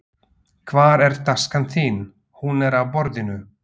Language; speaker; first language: Icelandic; non-native, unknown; Slovak